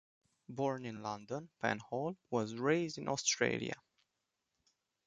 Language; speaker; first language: English; non-native, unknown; Romanian